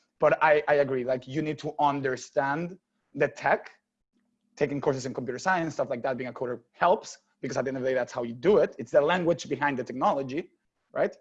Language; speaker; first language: English; non-native, fluent; Spanish